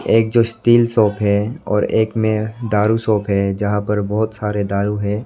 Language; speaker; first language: Hindi; non-native, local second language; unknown